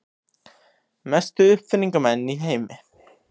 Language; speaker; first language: Icelandic; native; Icelandic